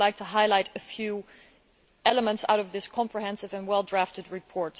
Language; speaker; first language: English; non-native, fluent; Dutch